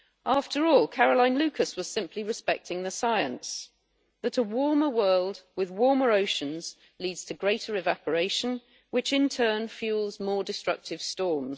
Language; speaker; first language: English; native; English